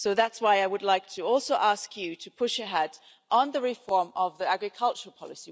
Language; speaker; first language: English; non-native, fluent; German